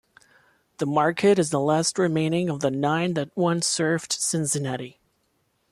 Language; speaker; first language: English; non-native, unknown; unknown